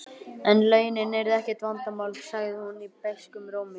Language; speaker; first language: Icelandic; native; Icelandic